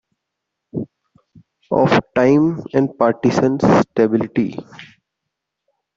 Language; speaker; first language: English; non-native, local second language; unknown